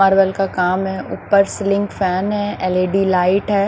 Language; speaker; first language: Hindi; native; Hindi